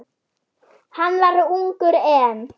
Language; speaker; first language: Icelandic; non-native, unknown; German